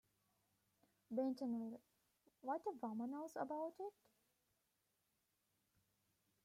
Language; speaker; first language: English; native; English